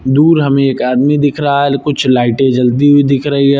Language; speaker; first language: Hindi; native; Hindi